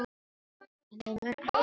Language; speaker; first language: Icelandic; non-native, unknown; Filipino